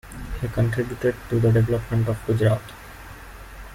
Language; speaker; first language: English; non-native, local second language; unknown